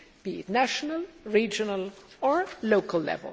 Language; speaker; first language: English; non-native, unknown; German